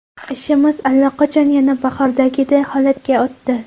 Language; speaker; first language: Uzbek; non-native, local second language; Kara-Kalpak